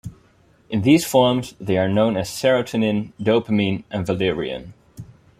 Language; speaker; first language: English; non-native, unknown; Dutch